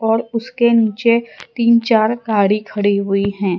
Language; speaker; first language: Hindi; non-native, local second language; Gujarati